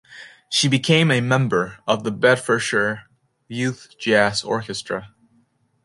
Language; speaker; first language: English; native; English